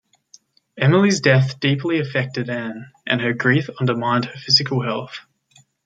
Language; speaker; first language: English; native; English